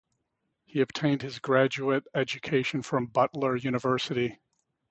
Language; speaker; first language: English; native; English